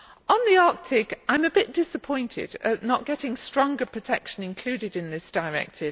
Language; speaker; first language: English; native; English